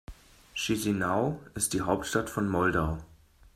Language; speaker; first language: German; native; German